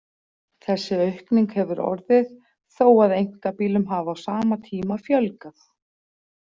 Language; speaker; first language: Icelandic; native; Icelandic